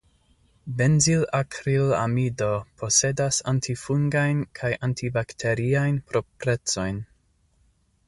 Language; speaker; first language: Esperanto; non-native, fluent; English